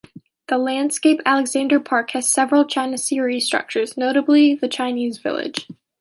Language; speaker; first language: English; native; English